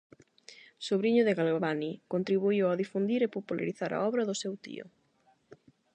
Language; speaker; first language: Galician; non-native, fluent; Spanish